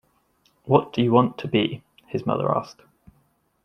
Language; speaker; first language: English; native; English